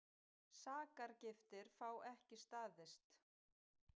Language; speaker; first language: Icelandic; native; Icelandic